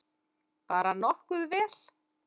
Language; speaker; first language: Icelandic; native; Icelandic